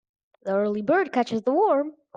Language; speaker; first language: English; native; English